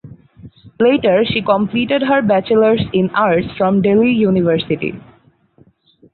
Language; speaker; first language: English; non-native, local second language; Bangla